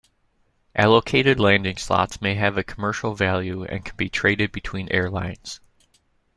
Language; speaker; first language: English; native; English